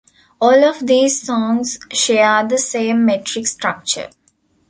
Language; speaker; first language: English; non-native, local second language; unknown